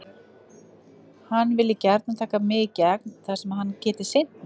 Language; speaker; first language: Icelandic; native; Icelandic